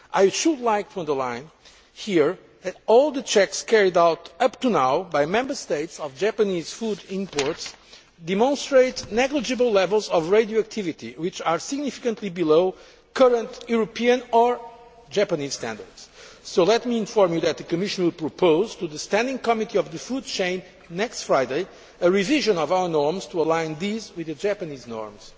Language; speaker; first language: English; non-native, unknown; Portuguese